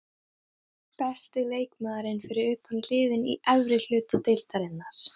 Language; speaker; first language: Icelandic; non-native, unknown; Thai